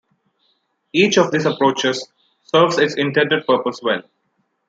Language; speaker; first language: English; non-native, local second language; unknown